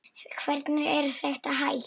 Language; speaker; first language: Icelandic; non-native, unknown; Polish